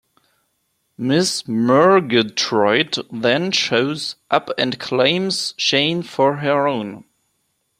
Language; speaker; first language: English; non-native, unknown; German